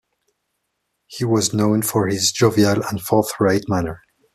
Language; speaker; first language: English; non-native, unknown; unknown